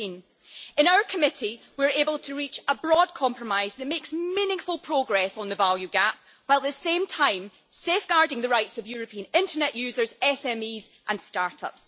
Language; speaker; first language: English; native; English